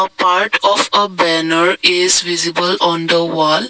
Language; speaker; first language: English; non-native, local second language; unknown